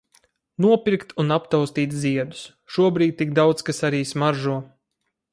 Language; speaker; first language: Latvian; native; Latvian